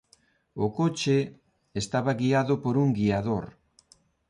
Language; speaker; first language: Galician; non-native, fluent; Spanish